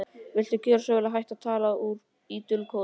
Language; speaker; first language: Icelandic; native; Icelandic